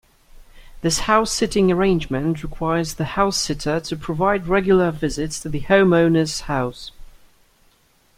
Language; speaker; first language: English; native; English